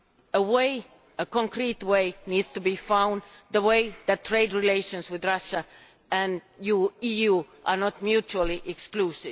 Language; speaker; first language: English; non-native, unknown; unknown